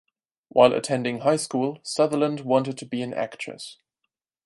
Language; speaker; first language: English; non-native, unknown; German